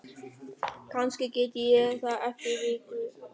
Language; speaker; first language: Icelandic; non-native, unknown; German